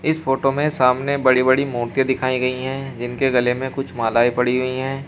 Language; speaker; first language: Hindi; native; Hindi